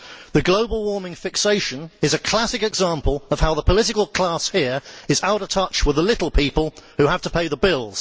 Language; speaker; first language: English; native; English